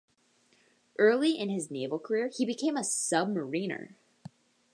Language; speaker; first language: English; native; English